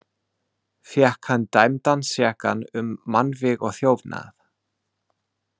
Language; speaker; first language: Icelandic; non-native, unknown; English